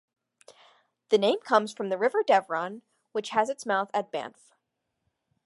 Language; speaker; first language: English; native; English